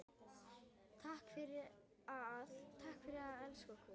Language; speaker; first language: Icelandic; native; Icelandic